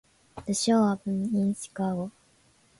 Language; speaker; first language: English; non-native, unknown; Japanese